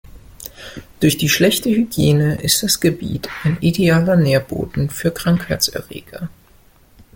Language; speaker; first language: German; native; German